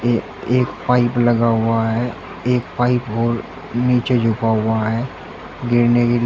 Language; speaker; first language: Hindi; native; Hindi